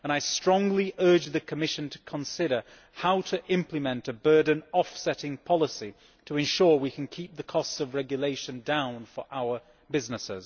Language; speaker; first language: English; native; English